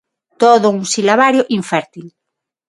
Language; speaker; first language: Galician; non-native, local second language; Spanish